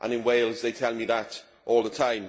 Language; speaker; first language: English; native; English